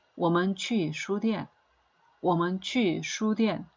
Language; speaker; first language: Chinese; non-native, fluent; Korean